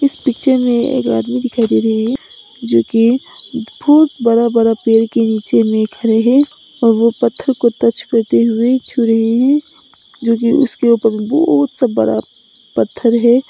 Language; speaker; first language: Hindi; non-native, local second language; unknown